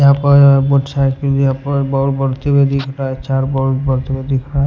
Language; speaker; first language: Hindi; non-native, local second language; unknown